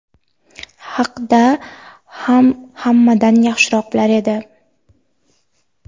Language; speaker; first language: Uzbek; non-native, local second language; Kara-Kalpak